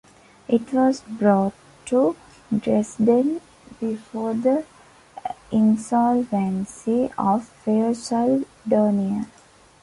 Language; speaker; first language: English; non-native, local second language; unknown